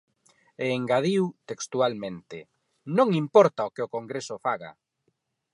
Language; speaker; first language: Galician; non-native, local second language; Spanish